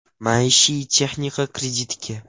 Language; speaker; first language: Uzbek; non-native, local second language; Russian